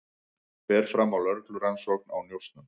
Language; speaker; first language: Icelandic; native; Icelandic